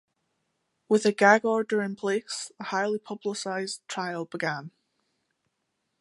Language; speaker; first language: English; native; English